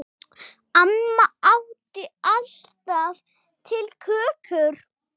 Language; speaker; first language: Icelandic; non-native, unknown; English